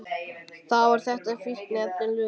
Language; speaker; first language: Icelandic; native; Icelandic